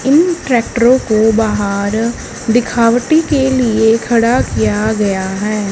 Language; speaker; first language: Hindi; native; Hindi